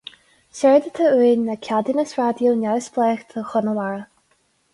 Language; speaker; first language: Irish; non-native, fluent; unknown